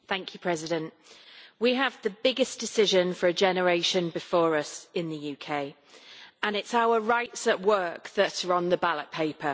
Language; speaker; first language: English; native; English